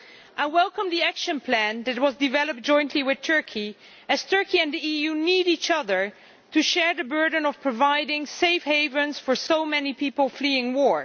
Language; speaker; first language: English; non-native, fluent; Dutch